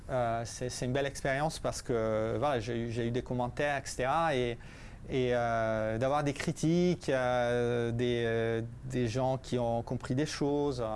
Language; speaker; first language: French; non-native, fluent; Italian